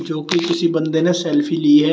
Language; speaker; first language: Hindi; native; Hindi